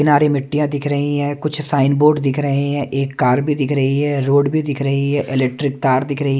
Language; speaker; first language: Hindi; native; Hindi